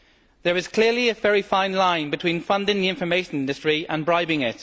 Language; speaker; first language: English; native; English